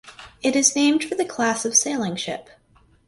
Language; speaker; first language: English; native; English